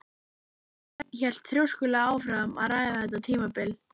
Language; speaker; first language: Icelandic; native; Icelandic